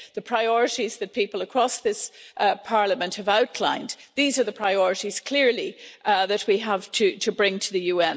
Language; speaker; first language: English; native; English